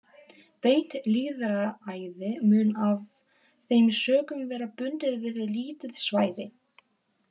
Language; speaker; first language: Icelandic; non-native, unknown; Polish